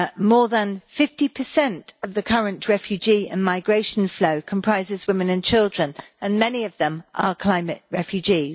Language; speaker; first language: English; native; English